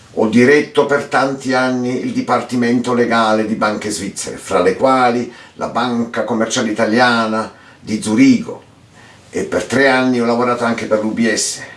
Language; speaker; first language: Italian; early bilingual, heritage; Italian